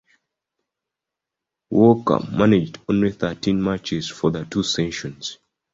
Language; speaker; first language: English; non-native, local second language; Ganda